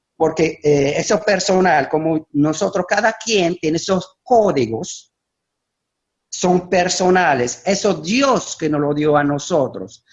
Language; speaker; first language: Spanish; non-native, fluent; Arabic